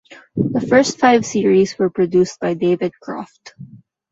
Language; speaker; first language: English; non-native, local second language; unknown